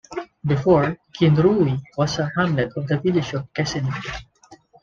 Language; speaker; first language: English; non-native, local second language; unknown